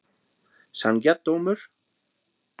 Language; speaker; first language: Icelandic; non-native, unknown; German